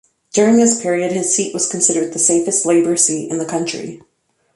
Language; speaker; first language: English; native; English